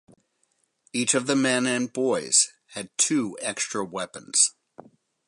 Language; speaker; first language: English; native; English